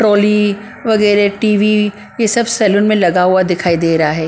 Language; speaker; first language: Hindi; non-native, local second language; Punjabi